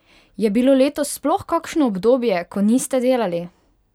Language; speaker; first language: Slovenian; non-native, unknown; Hungarian